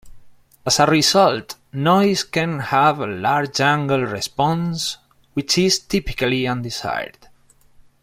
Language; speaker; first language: English; non-native, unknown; Spanish